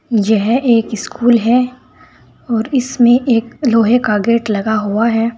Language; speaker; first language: Hindi; native; Hindi